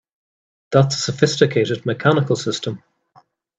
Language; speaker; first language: English; native; English